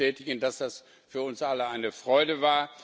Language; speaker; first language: German; non-native, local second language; Luxembourgish